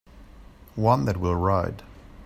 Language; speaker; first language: English; native; English